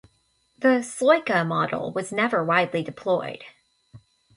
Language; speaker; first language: English; native; English